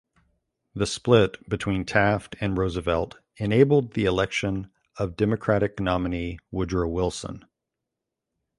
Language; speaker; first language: English; native; English